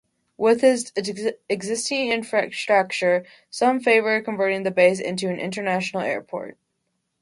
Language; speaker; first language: English; native; English